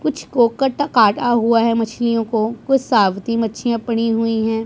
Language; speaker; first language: Hindi; non-native, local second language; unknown